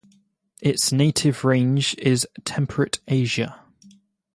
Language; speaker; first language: English; native; English